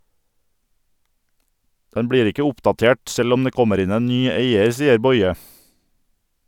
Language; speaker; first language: Norwegian; native; Norwegian